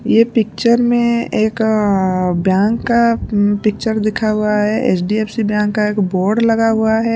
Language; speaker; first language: Hindi; non-native, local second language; Punjabi